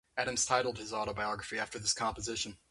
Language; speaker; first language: English; native; English